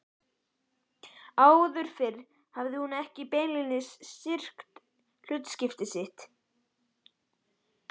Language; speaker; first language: Icelandic; native; Icelandic